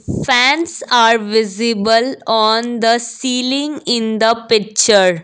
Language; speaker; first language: English; non-native, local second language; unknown